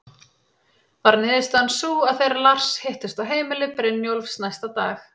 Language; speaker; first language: Icelandic; native; Icelandic